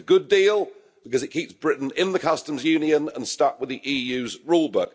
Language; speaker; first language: English; native; English